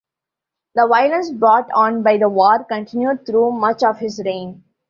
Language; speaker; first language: English; non-native, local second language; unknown